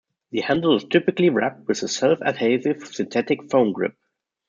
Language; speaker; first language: English; non-native, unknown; German